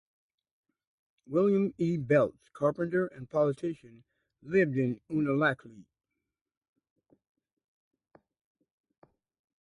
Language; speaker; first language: English; native; English